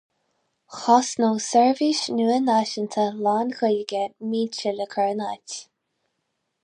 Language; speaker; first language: Irish; non-native, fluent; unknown